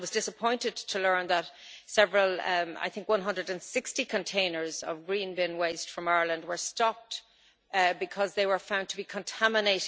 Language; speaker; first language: English; native; English